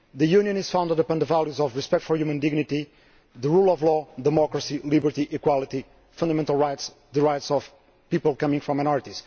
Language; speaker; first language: English; non-native, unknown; Portuguese